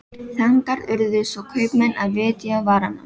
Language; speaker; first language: Icelandic; non-native, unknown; Filipino